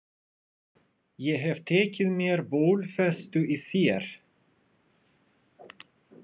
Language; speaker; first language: Icelandic; non-native, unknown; Russian